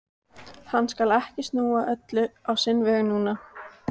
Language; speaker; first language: Icelandic; native; Icelandic